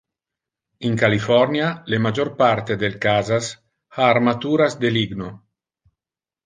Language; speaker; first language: Interlingua; non-native, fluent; Italian